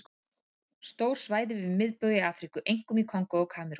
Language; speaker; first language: Icelandic; native; Icelandic